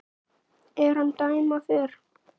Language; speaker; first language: Icelandic; native; Icelandic